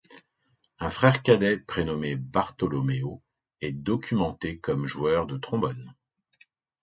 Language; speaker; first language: French; native; French